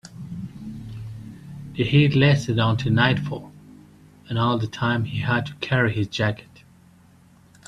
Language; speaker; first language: English; native; English